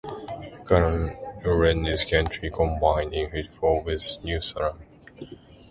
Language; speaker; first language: English; non-native, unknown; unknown